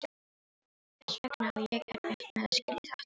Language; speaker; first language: Icelandic; non-native, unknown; Filipino